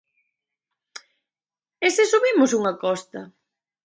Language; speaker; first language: Galician; native; Galician